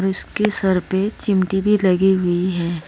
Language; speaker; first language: Hindi; native; Hindi